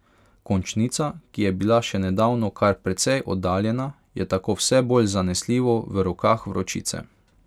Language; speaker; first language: Slovenian; non-native, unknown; Hungarian